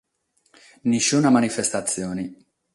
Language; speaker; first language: Sardinian; non-native, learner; Catalan